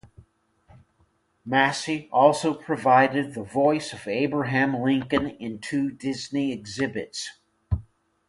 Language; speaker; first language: English; native; English